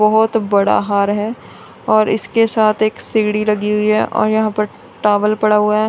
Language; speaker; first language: Hindi; non-native, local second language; Punjabi